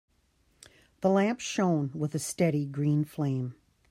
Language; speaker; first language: English; native; English